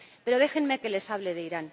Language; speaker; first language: Spanish; native; Spanish